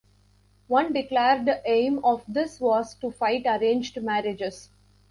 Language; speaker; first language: English; non-native, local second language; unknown